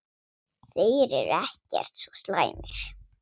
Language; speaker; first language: Icelandic; non-native, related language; Swedish